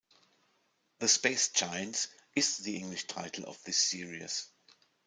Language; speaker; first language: English; non-native, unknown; German